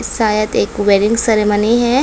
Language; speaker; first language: Hindi; non-native, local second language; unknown